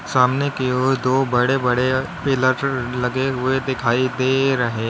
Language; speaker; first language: Hindi; native; Hindi